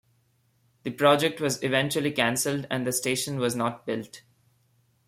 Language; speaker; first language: English; non-native, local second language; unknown